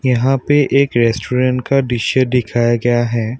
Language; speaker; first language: Hindi; non-native, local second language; Assamese